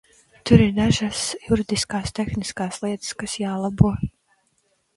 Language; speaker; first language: Latvian; non-native, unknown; Russian